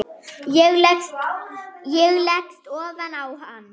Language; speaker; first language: Icelandic; non-native, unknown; German